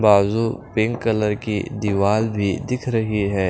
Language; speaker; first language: Hindi; non-native, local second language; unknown